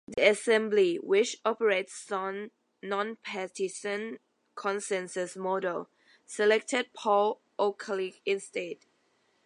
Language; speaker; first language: English; non-native, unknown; Thai